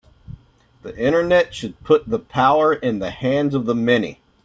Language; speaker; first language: English; native; English